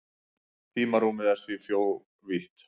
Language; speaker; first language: Icelandic; native; Icelandic